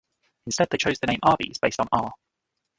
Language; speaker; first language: English; native; English